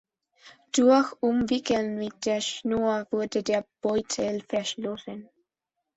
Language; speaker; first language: German; non-native, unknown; Spanish